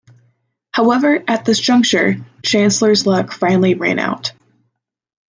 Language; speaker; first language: English; native; English